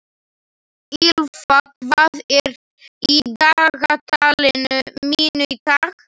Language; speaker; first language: Icelandic; non-native, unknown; Slovak